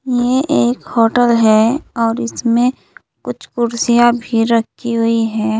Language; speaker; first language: Hindi; native; Hindi